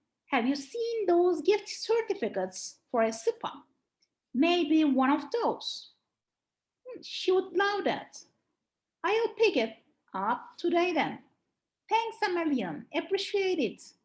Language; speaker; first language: English; non-native, fluent; Turkish